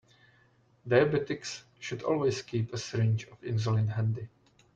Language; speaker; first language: English; non-native, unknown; Czech